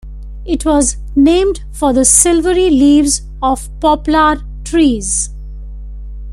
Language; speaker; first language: English; non-native, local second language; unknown